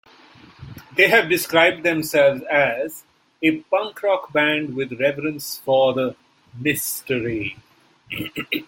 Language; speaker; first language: English; non-native, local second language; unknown